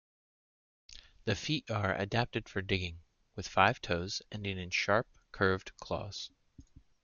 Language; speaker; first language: English; native; English